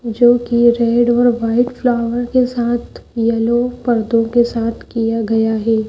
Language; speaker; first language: Hindi; native; Hindi